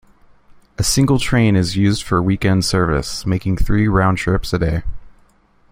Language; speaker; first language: English; native; English